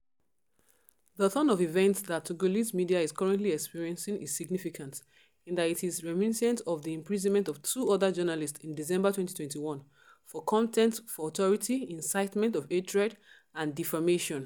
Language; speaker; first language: English; non-native, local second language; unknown